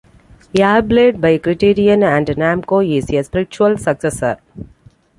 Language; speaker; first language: English; non-native, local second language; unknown